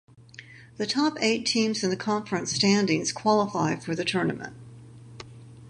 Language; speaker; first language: English; native; English